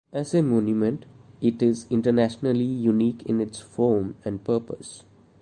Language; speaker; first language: English; non-native, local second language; Malayalam